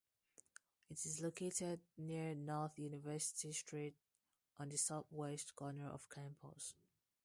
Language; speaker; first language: English; non-native, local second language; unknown